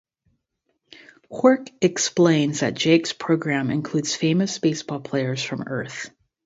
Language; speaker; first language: English; native; English